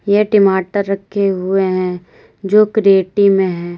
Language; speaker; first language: Hindi; native; Hindi